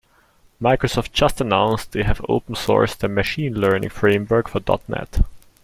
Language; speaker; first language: English; non-native, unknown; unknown